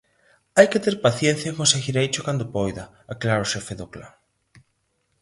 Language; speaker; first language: Galician; native; Galician